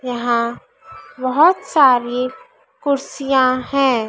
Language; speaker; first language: Hindi; native; Hindi